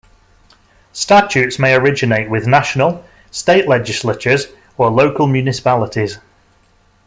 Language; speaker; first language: English; native; English